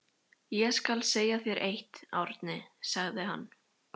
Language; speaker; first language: Icelandic; native; Icelandic